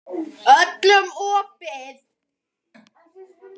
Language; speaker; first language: Icelandic; native; Icelandic